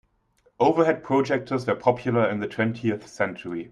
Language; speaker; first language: English; non-native, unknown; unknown